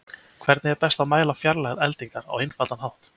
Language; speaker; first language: Icelandic; native; Icelandic